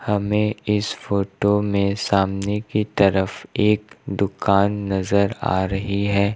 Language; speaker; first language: Hindi; native; Hindi